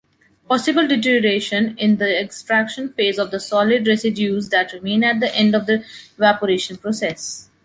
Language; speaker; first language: English; non-native, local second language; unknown